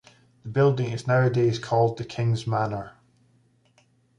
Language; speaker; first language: English; native; English